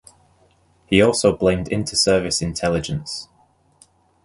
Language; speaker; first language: English; native; English